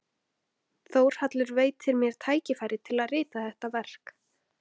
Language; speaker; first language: Icelandic; native; Icelandic